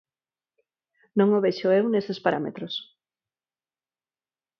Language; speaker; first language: Galician; non-native, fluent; Spanish